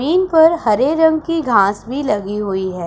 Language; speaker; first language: Hindi; non-native, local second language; Punjabi